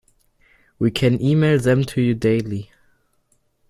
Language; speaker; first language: English; non-native, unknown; German